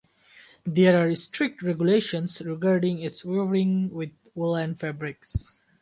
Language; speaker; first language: English; non-native, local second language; Bangla